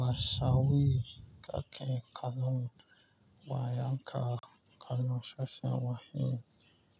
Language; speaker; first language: Hausa; non-native, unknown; Yoruba